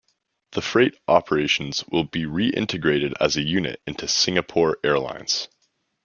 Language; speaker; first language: English; native; English